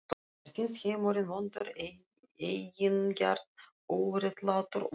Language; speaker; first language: Icelandic; non-native, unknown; Russian